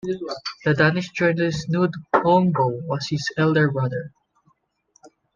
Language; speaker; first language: English; non-native, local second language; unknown